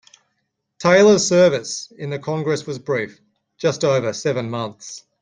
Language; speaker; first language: English; native; English